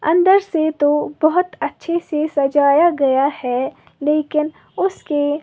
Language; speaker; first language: Hindi; native; Hindi